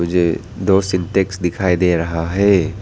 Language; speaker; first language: Hindi; non-native, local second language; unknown